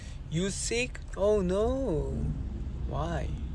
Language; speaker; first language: English; non-native, learner; Korean